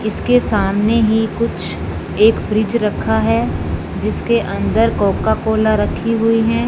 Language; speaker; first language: Hindi; non-native, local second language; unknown